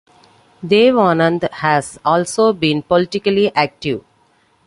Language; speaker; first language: English; non-native, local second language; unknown